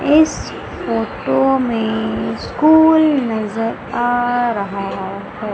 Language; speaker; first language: Hindi; native; Hindi